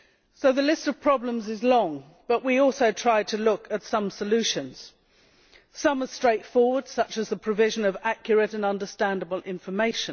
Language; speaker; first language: English; native; English